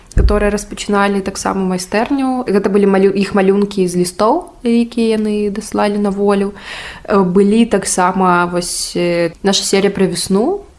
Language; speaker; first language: Belarusian; non-native, local second language; Russian